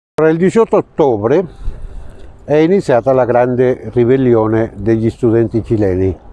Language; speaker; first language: Italian; non-native, fluent; Spanish